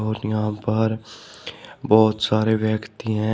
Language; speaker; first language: Hindi; native; Hindi